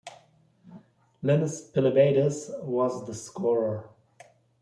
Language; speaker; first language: English; non-native, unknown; German